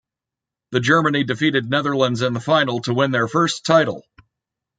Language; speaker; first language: English; native; English